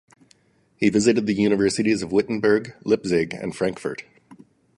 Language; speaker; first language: English; native; English